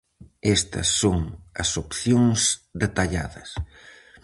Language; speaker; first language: Galician; native; Galician